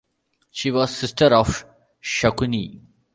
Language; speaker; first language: English; non-native, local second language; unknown